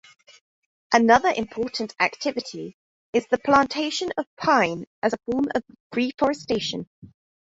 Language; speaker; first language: English; native; English